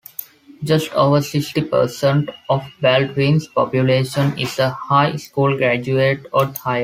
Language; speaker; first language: English; non-native, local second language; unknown